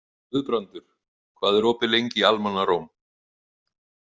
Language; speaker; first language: Icelandic; native; Icelandic